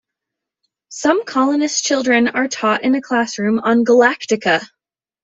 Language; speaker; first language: English; native; English